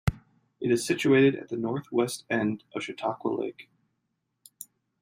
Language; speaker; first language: English; native; English